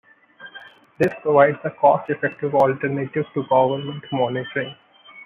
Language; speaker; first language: English; non-native, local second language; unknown